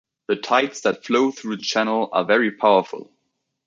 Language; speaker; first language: English; native; English